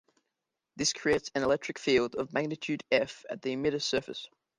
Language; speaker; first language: English; native; English